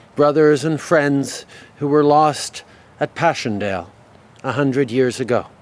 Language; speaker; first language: English; native; English